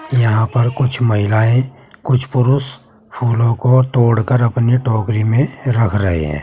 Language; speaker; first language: Hindi; native; Hindi